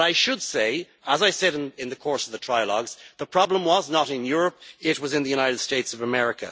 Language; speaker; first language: English; native; English